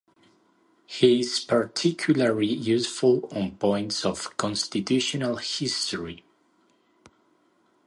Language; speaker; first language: English; native; English